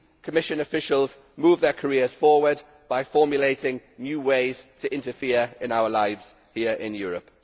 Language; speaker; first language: English; native; English